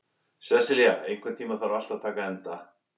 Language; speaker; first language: Icelandic; non-native, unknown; English